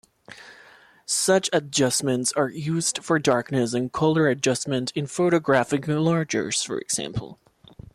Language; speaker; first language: English; non-native, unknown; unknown